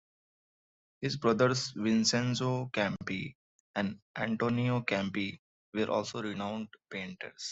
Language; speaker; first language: English; non-native, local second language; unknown